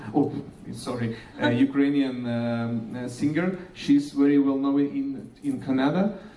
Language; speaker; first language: English; non-native, fluent; Ukrainian